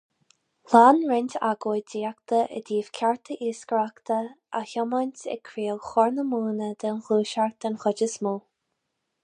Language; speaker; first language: Irish; non-native, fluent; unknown